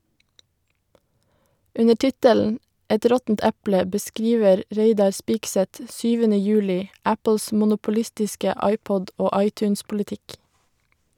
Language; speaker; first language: Norwegian; native; Norwegian